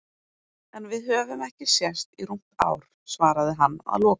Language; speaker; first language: Icelandic; native; Icelandic